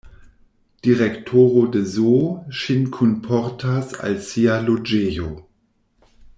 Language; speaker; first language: Esperanto; non-native, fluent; German